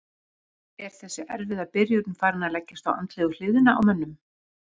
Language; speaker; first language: Icelandic; native; Icelandic